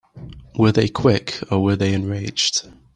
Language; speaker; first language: English; native; English